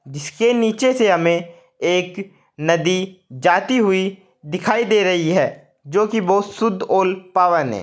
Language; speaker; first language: Hindi; native; Hindi